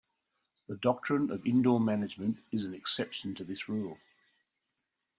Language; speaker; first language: English; native; English